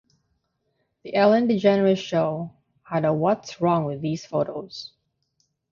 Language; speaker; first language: English; non-native, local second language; Filipino